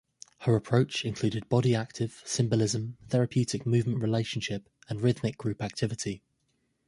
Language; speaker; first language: English; native; English